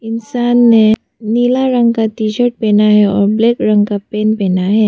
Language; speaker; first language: Hindi; non-native, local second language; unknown